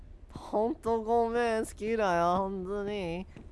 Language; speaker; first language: Japanese; non-native, learner; English